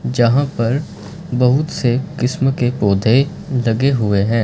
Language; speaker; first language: Hindi; non-native, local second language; Punjabi